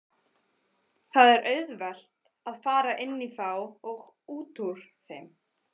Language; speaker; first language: Icelandic; native; Icelandic